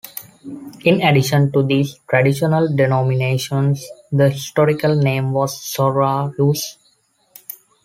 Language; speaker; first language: English; non-native, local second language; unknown